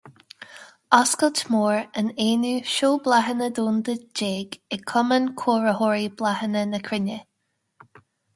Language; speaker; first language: Irish; non-native, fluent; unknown